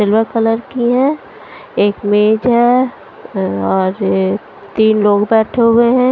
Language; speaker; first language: Hindi; non-native, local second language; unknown